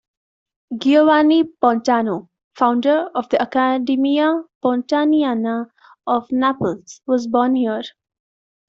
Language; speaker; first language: English; non-native, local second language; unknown